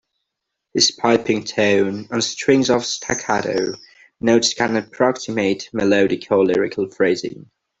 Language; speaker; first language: English; non-native, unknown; Catalan